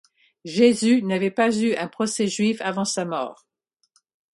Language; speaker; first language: French; non-native, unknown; English